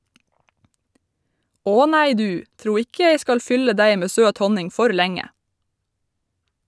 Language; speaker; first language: Norwegian; native; Norwegian